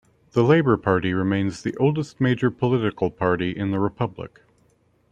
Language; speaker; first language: English; native; English